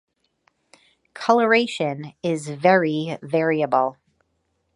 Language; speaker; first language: English; native; English